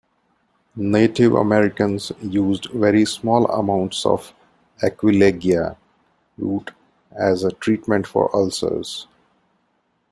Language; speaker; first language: English; non-native, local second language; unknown